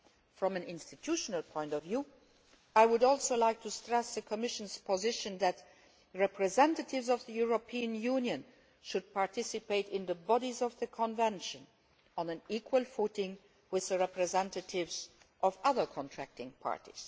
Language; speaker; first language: English; non-native, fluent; Luxembourgish